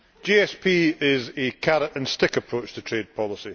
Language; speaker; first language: English; native; English